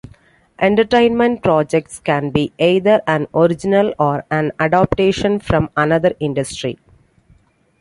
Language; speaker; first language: English; non-native, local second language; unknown